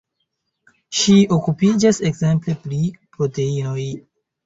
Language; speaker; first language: Esperanto; non-native, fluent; Chinese